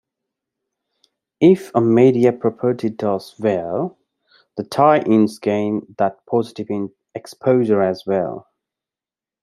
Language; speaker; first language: English; native; English